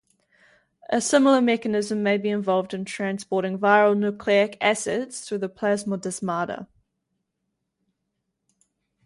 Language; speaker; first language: English; native; English